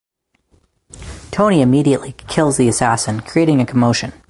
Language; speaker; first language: English; native; English